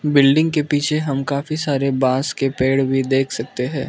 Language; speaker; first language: Hindi; non-native, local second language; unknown